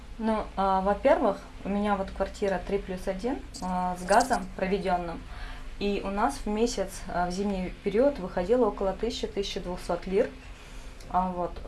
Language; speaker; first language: Russian; non-native, local second language; Kyrgyz